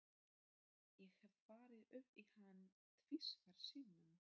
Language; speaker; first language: Icelandic; non-native, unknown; Polish